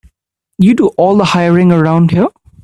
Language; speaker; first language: English; non-native, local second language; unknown